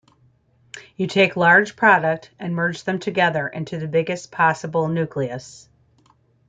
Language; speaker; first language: English; native; English